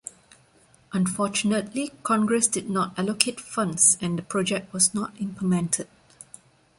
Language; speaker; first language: English; non-native, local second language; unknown